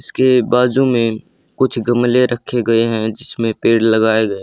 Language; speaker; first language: Hindi; native; Hindi